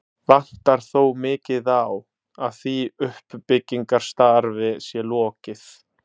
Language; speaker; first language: Icelandic; non-native, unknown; Italian